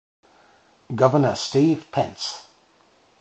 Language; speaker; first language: English; native; English